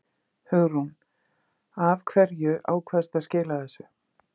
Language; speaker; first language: Icelandic; native; Icelandic